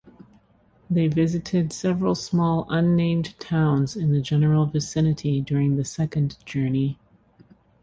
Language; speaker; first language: English; native; English